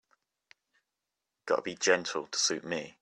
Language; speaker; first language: English; native; English